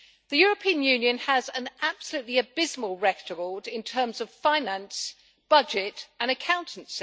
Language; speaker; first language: English; native; English